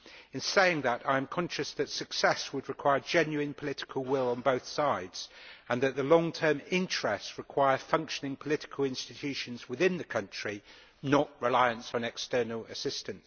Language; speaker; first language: English; native; English